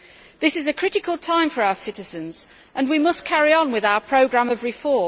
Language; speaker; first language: English; native; English